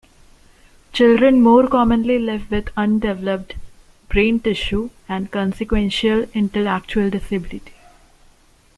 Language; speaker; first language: English; non-native, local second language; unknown